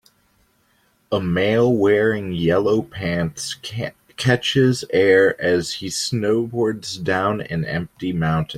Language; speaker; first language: English; native; English